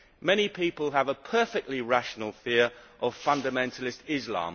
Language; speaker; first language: English; native; English